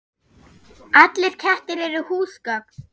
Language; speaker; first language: Icelandic; non-native, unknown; German